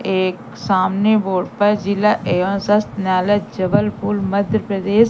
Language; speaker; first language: Hindi; native; Hindi